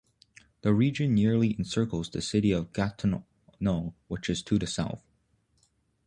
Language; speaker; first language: English; native; English